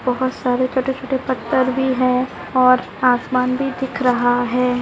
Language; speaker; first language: Hindi; non-native, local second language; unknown